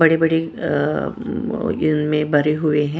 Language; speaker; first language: Hindi; non-native, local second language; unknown